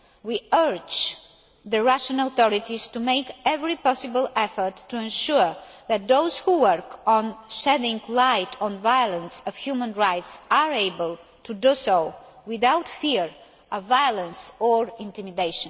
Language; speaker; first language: English; non-native, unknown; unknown